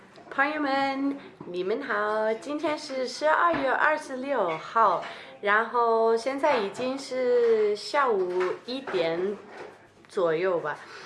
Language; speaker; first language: Chinese; non-native, learner; Danish